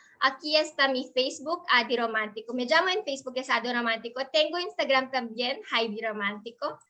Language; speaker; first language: Spanish; non-native, learner; Filipino